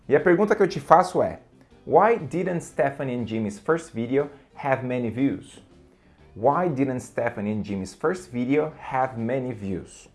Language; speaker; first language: English; non-native, fluent; Portuguese